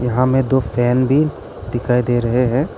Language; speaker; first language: Hindi; non-native, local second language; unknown